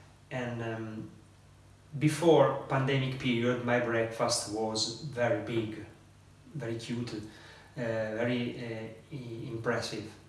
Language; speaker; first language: English; non-native, learner; Italian